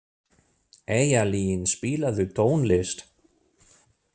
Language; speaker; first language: Icelandic; non-native, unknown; German